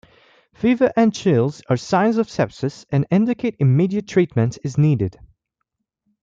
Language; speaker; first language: English; non-native, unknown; French